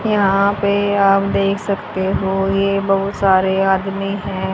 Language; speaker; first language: Hindi; native; Hindi